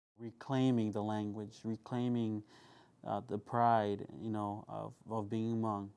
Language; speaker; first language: English; early bilingual, other home language; Hmong